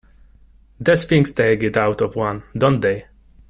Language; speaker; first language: English; non-native, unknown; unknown